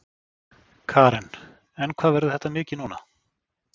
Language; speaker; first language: Icelandic; native; Icelandic